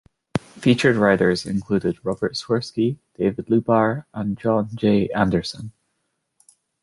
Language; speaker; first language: English; native; English